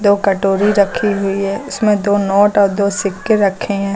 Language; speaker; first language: Hindi; native; Hindi